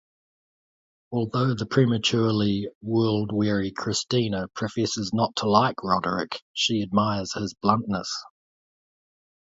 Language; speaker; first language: English; native; English